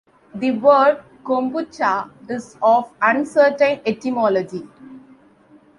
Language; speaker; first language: English; non-native, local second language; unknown